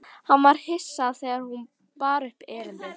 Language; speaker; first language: Icelandic; native; Icelandic